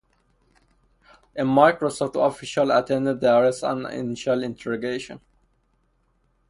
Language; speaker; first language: English; non-native, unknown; Persian